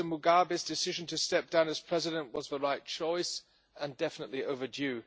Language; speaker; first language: English; non-native, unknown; German